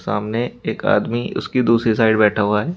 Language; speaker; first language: Hindi; native; Hindi